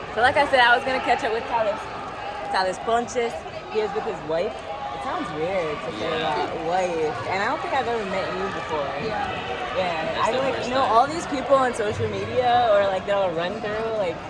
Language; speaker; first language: English; native; English